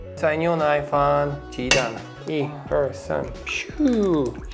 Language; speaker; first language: Chinese; non-native, fluent; Polish